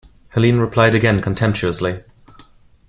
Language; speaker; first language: English; non-native, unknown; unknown